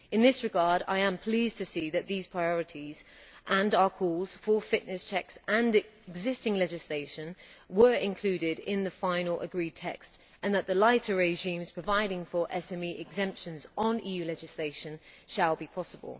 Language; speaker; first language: English; native; English